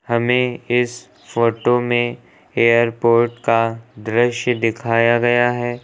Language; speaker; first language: Hindi; native; Hindi